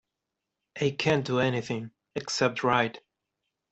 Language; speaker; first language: English; non-native, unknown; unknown